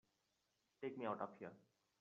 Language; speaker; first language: English; non-native, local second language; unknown